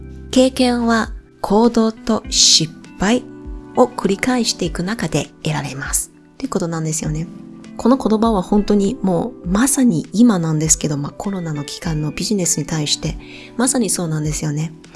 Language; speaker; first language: Japanese; non-native, fluent; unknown